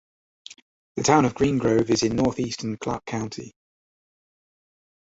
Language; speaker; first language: English; native; English